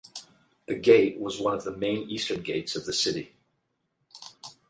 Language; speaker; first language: English; native; English